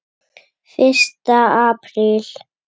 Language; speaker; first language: Icelandic; native; Icelandic